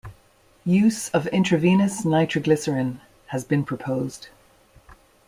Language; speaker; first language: English; native; English